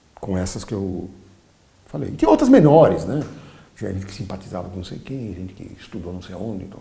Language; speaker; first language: Portuguese; early bilingual, other home language; Polish